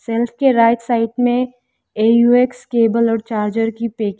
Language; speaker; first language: Hindi; non-native, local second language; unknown